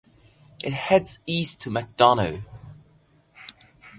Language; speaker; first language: English; native; English